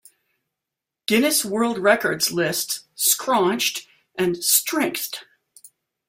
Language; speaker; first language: English; native; English